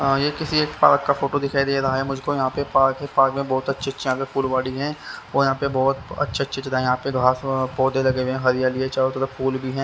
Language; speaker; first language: Hindi; native; Hindi